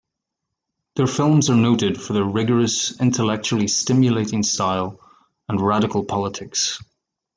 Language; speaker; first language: English; native; English